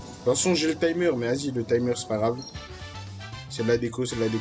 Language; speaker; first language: French; native; French